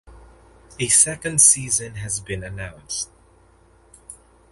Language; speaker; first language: English; non-native, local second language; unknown